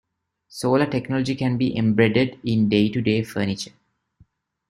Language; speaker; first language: English; non-native, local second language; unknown